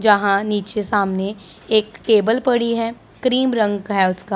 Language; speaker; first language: Hindi; non-native, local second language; Punjabi